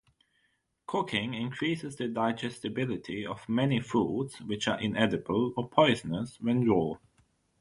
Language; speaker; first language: English; non-native, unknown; German